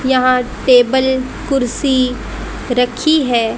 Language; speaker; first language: Hindi; native; Hindi